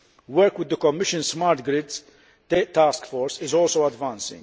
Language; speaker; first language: English; non-native, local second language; Maltese